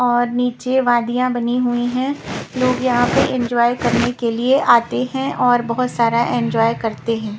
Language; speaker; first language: Hindi; non-native, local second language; Punjabi